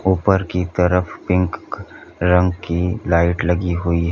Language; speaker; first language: Hindi; native; Hindi